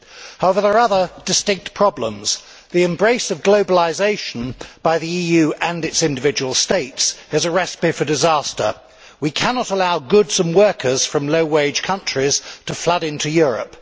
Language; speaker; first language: English; native; English